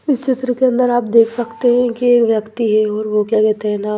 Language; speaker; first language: Hindi; non-native, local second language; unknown